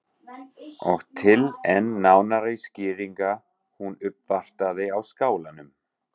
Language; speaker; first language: Icelandic; non-native, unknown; German